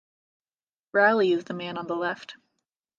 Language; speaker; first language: English; native; English